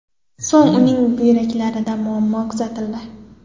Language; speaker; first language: Uzbek; non-native, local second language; Kara-Kalpak